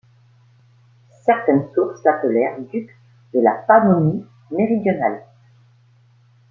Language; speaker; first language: French; native; French